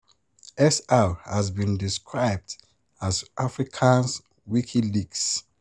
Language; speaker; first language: English; non-native, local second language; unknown